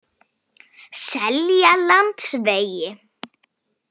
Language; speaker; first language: Icelandic; non-native, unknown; Polish